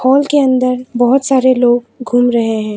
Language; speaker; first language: Hindi; non-native, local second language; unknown